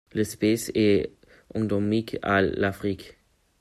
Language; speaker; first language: French; non-native, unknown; German